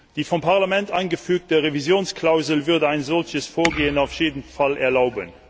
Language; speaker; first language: German; non-native, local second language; Luxembourgish